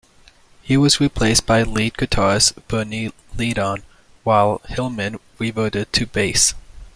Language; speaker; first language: English; native; English